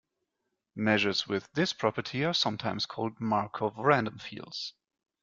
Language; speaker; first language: English; non-native, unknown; German